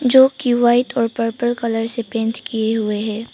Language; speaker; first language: Hindi; non-native, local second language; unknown